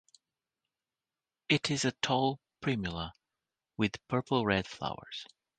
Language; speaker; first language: English; non-native, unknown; Portuguese